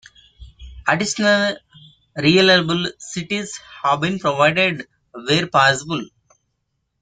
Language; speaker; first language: English; non-native, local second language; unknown